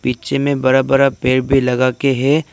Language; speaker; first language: Hindi; non-native, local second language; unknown